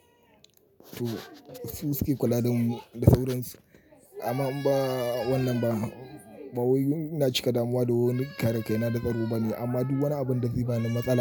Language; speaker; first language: Hausa; native; Hausa